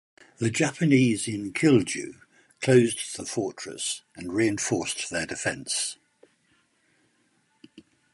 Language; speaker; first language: English; native; English